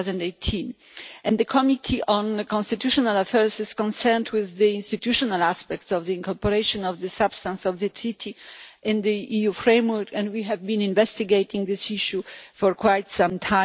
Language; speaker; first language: English; non-native, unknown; Polish